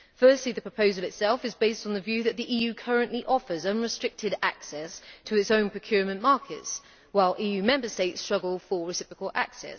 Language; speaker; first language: English; native; English